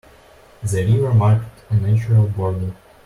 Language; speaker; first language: English; non-native, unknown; Russian